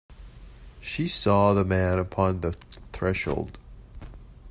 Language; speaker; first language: English; native; English